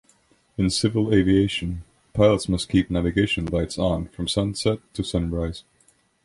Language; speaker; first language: English; non-native, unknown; Estonian